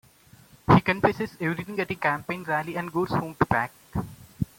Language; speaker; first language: English; non-native, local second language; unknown